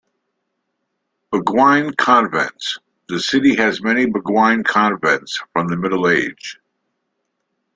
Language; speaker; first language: English; native; English